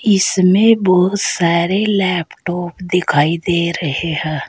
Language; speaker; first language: Hindi; native; Hindi